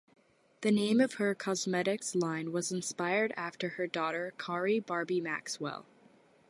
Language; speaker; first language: English; native; English